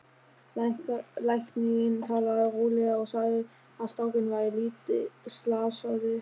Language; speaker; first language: Icelandic; non-native, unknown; German